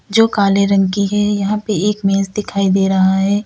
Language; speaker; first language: Hindi; native; Hindi